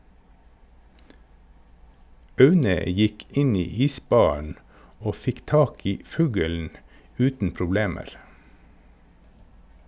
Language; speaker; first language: Norwegian; native; Norwegian